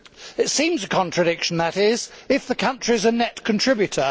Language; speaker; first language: English; native; English